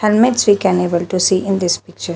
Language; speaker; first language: English; non-native, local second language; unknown